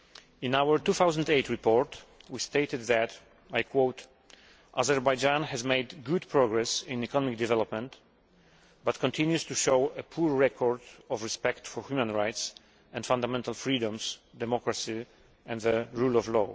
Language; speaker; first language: English; non-native, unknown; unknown